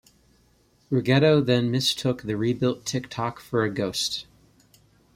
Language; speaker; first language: English; native; English